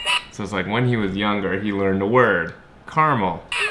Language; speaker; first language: English; native; English